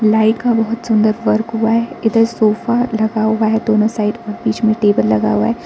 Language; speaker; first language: Hindi; non-native, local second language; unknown